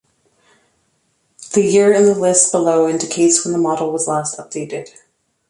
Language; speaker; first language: English; native; English